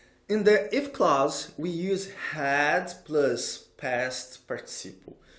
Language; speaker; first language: English; non-native, fluent; Portuguese